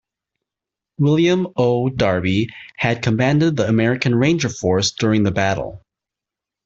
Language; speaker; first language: English; native; English